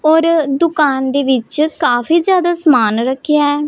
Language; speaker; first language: Hindi; non-native, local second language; Punjabi